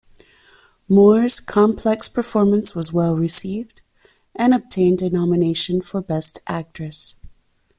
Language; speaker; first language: English; native; English